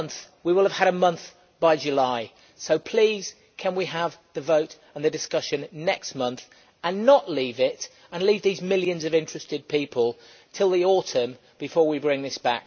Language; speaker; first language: English; native; English